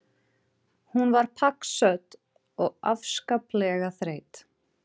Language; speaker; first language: Icelandic; non-native, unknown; Portuguese